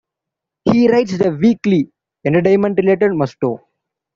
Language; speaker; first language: English; non-native, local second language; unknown